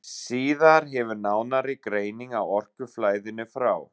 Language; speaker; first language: Icelandic; non-native, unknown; German